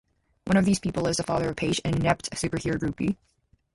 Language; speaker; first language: English; native; English